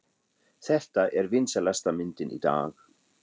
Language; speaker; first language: Icelandic; non-native, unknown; German